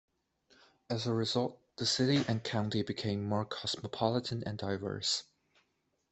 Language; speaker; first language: English; non-native, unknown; Chinese